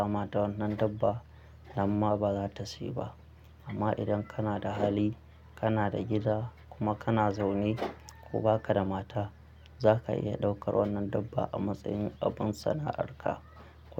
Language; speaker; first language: Hausa; non-native, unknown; Akan